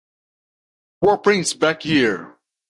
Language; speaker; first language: English; non-native, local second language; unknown